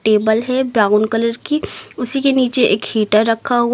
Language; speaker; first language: Hindi; native; Hindi